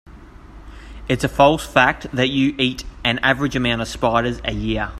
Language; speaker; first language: English; native; English